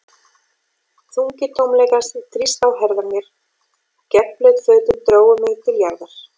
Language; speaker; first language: Icelandic; native; Icelandic